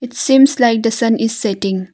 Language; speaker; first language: English; non-native, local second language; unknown